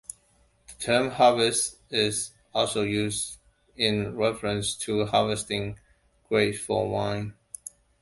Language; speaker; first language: English; non-native, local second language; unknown